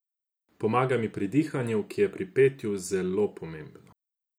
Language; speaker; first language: Slovenian; non-native, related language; Croatian